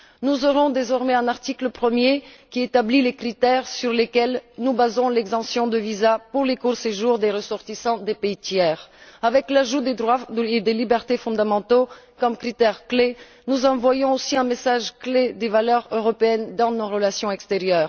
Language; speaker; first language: French; non-native, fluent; Bulgarian